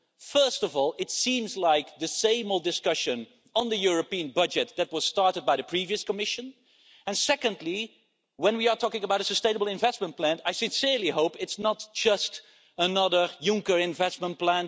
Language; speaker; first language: English; non-native, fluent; Dutch